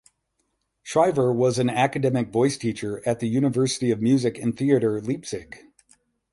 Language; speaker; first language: English; native; English